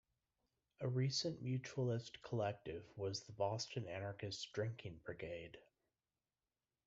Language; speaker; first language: English; native; English